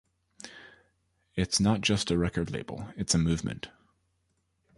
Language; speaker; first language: English; native; English